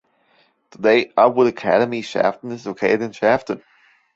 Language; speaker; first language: English; non-native, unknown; German